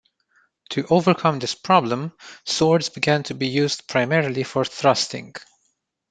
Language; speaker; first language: English; non-native, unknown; Romanian